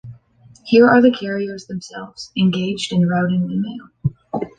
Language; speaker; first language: English; native; English